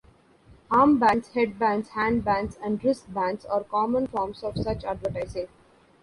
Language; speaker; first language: English; non-native, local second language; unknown